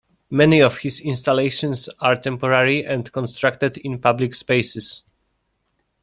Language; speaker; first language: English; non-native, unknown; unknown